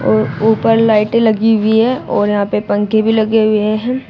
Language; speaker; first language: Hindi; native; Hindi